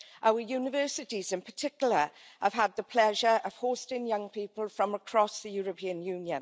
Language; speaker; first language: English; native; English